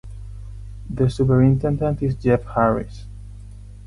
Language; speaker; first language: English; non-native, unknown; Spanish